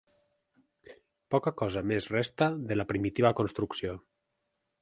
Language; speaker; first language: Catalan; native; Catalan